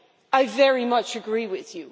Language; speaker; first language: English; non-native, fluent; Dutch